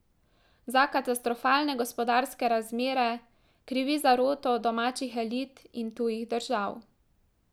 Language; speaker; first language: Slovenian; native; Slovenian